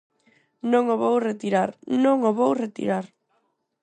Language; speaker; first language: Galician; non-native, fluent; Spanish